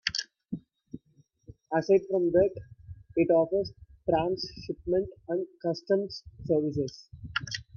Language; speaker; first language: English; non-native, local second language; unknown